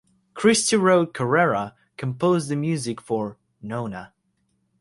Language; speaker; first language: English; non-native, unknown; Russian